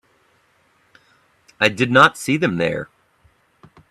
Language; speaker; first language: English; native; English